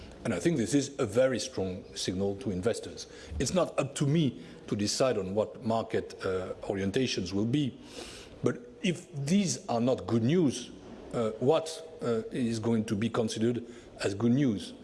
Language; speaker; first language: English; non-native, fluent; French